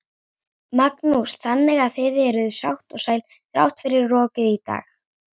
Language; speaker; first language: Icelandic; native; Icelandic